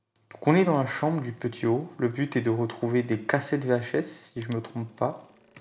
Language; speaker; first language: French; native; French